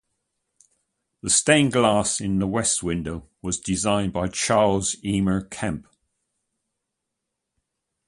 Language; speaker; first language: English; native; English